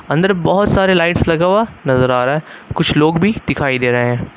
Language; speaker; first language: Hindi; native; Hindi